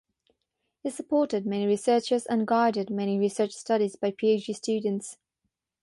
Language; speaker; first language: English; non-native, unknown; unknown